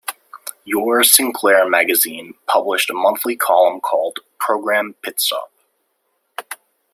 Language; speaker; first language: English; native; English